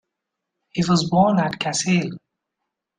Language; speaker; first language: English; non-native, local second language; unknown